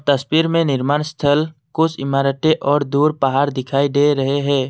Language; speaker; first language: Hindi; non-native, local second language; Assamese